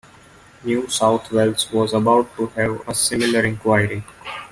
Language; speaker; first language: English; non-native, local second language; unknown